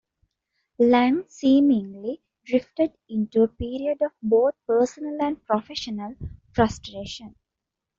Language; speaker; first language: English; non-native, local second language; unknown